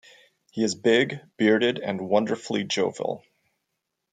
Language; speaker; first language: English; native; English